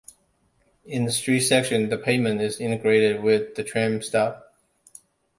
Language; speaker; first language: English; non-native, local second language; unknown